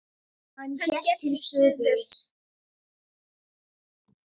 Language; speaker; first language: Icelandic; native; Icelandic